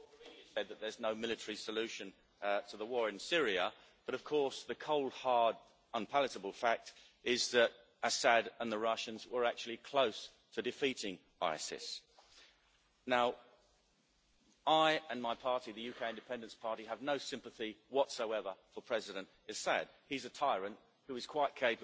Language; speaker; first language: English; native; English